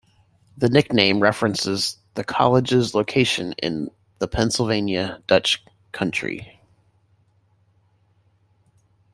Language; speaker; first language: English; native; English